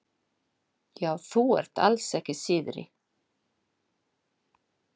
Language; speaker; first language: Icelandic; non-native, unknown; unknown